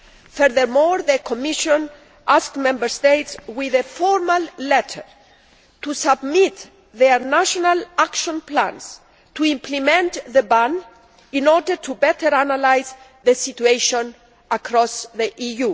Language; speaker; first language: English; non-native, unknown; Greek